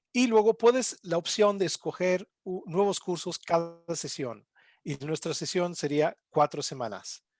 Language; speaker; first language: Spanish; non-native, fluent; English